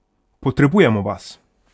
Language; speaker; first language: Slovenian; non-native, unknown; Hungarian